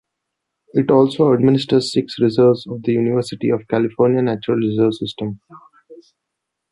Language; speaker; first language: English; non-native, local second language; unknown